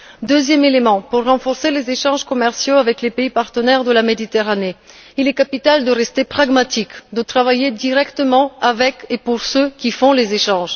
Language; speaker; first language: French; non-native, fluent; Bulgarian